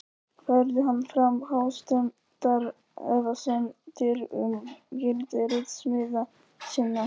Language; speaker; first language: Icelandic; non-native, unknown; Polish